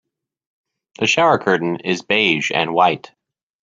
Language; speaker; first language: English; native; English